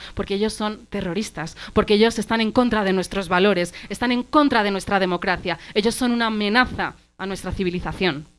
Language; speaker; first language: Spanish; early bilingual, other home language; Arabic